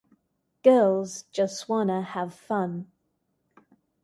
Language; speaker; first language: English; native; English